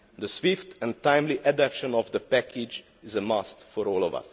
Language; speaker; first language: English; non-native, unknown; Hungarian